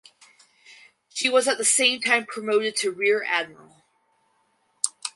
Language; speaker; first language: English; native; English